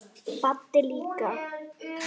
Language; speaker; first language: Icelandic; native; Icelandic